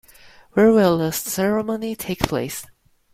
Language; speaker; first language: English; non-native, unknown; Chinese